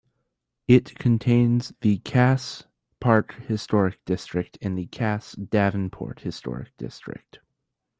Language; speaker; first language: English; native; English